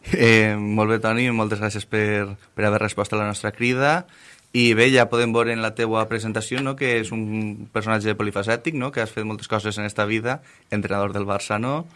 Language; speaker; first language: Catalan; native; Catalan